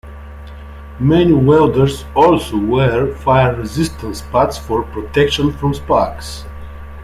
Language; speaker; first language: English; native; English